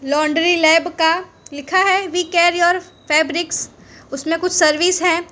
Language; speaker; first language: Hindi; non-native, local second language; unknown